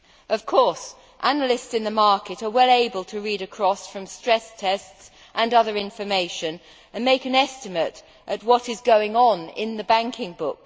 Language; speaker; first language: English; native; English